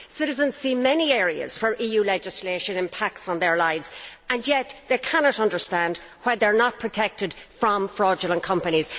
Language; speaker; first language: English; native; English